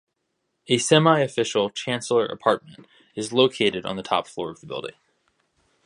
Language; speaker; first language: English; native; English